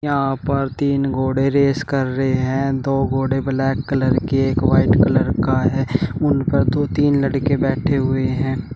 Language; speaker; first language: Hindi; native; Hindi